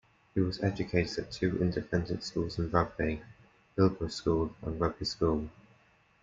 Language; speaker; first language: English; native; English